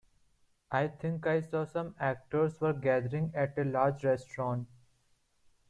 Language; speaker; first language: English; non-native, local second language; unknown